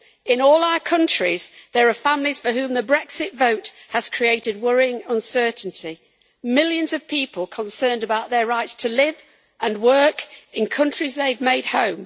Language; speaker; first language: English; native; English